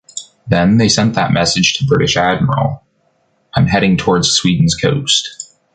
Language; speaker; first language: English; native; English